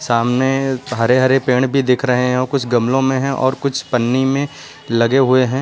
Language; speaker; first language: Hindi; native; Hindi